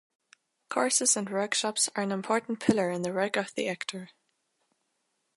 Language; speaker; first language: English; non-native, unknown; German